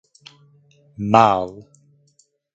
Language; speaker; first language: English; native; English